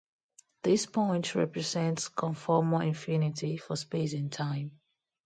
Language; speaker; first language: English; non-native, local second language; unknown